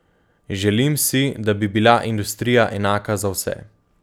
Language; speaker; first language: Slovenian; native; Slovenian